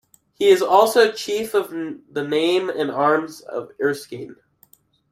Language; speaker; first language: English; native; English